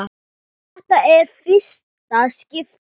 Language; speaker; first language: Icelandic; non-native, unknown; Thai